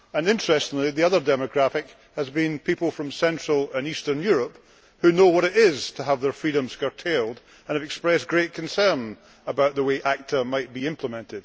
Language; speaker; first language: English; native; English